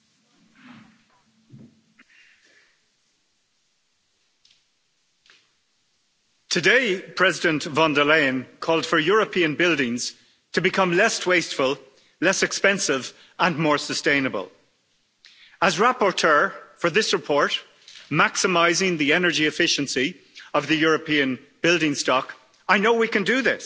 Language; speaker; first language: English; native; English